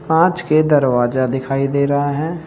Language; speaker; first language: Hindi; native; Hindi